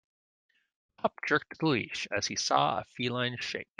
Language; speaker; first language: English; native; English